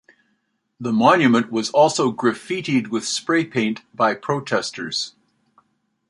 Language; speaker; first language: English; native; English